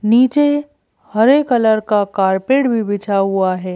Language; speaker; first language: Hindi; native; Hindi